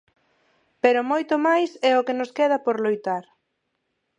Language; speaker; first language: Galician; non-native, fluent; Spanish